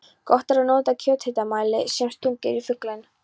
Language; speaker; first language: Icelandic; non-native, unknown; Polish